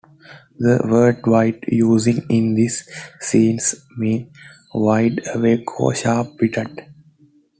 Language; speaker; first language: English; non-native, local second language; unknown